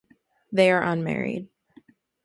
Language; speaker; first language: English; native; English